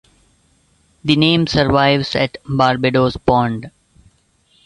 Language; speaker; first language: English; non-native, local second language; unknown